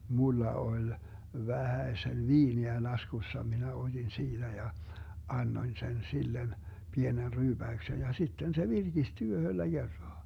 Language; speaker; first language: Finnish; early bilingual, heritage; Finnish